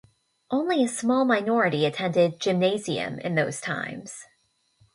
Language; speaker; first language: English; native; English